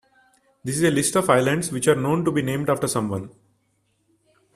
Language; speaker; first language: English; non-native, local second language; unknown